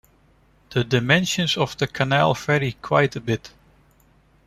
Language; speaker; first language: English; non-native, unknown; Dutch